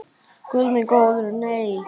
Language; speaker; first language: Icelandic; native; Icelandic